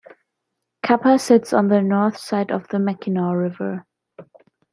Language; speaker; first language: English; non-native, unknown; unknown